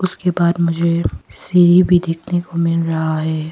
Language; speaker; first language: Hindi; non-native, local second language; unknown